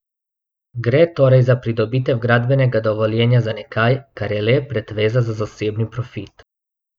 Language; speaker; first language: Slovenian; non-native, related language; Bosnian